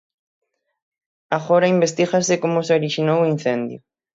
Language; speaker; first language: Galician; native; Galician